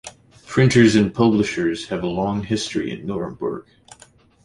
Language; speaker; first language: English; non-native, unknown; German